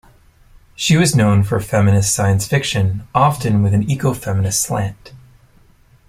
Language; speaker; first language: English; native; English